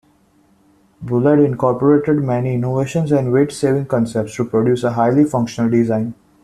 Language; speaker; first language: English; non-native, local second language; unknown